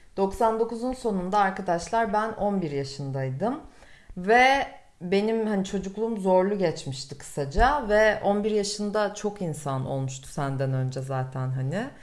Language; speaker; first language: Turkish; native; Turkish